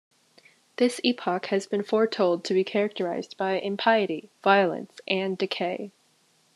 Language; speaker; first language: English; native; English